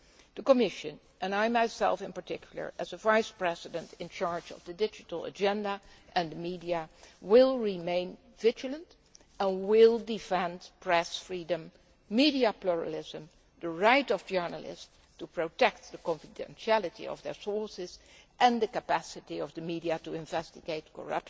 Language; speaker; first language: English; non-native, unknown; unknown